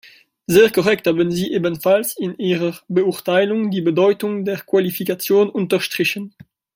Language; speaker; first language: German; non-native, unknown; French